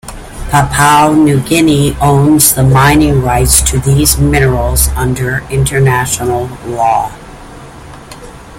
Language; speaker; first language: English; native; English